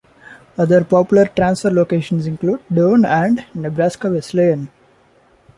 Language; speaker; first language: English; non-native, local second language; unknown